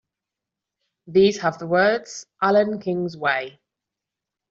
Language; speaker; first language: English; non-native, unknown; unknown